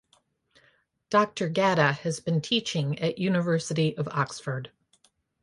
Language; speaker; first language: English; native; English